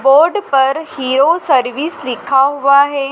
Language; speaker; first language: Hindi; native; Hindi